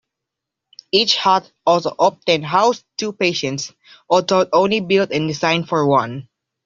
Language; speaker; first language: English; non-native, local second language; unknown